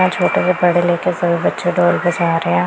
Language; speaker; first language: Hindi; non-native, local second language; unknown